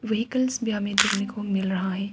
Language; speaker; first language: Hindi; non-native, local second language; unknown